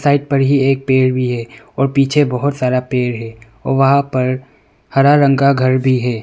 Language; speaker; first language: Hindi; non-native, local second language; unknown